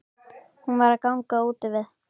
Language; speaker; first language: Icelandic; native; Icelandic